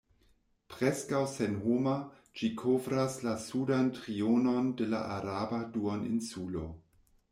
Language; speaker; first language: Esperanto; non-native, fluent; German